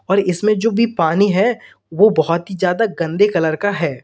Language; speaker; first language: Hindi; native; Hindi